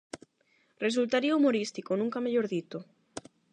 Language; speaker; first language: Galician; non-native, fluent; Spanish